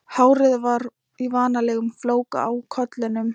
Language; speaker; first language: Icelandic; non-native, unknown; Thai